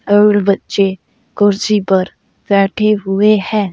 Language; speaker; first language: Hindi; native; Hindi